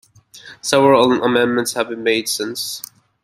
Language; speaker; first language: English; native; English